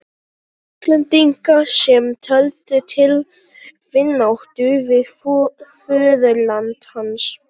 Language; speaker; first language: Icelandic; non-native, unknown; Polish